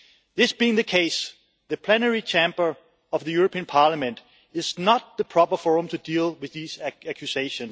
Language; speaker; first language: English; non-native, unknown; Danish